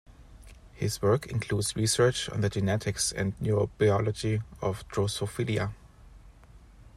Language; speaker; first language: English; non-native, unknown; German